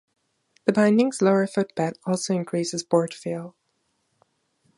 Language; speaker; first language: English; non-native, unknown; German